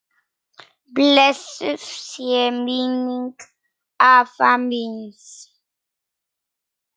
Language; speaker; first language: Icelandic; non-native, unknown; Polish